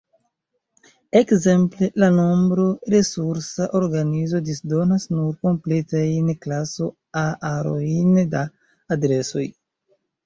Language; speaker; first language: Esperanto; non-native, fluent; Chinese